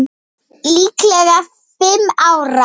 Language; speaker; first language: Icelandic; native; Icelandic